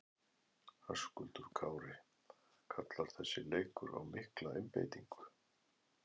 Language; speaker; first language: Icelandic; native; Icelandic